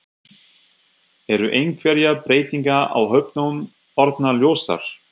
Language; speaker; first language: Icelandic; non-native, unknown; German